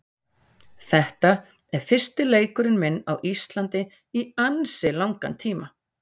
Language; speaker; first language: Icelandic; native; Icelandic